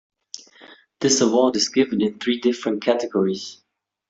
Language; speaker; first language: English; non-native, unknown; German